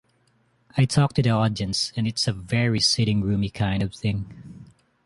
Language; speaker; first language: English; non-native, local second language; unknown